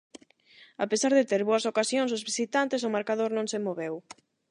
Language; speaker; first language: Galician; non-native, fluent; Spanish